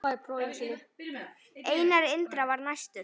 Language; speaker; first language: Icelandic; native; Icelandic